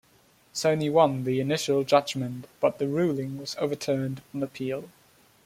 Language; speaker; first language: English; non-native, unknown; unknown